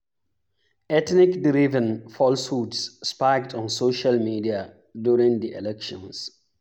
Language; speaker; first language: English; non-native, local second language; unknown